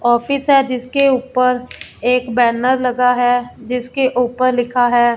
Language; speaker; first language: Hindi; non-native, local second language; Punjabi